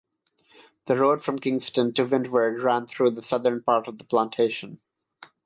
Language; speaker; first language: English; non-native, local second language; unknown